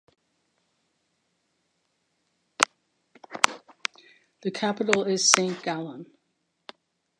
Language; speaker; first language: English; native; English